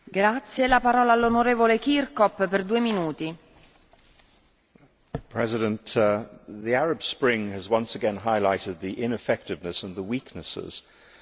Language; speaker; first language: English; native; English